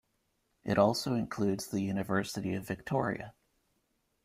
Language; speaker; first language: English; native; English